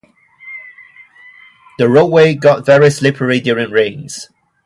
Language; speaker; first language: English; non-native, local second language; Cantonese